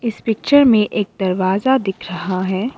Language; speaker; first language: Hindi; non-native, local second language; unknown